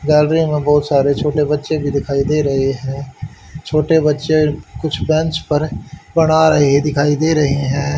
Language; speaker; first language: Hindi; native; Hindi